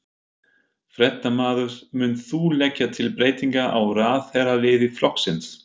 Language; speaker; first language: Icelandic; non-native, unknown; German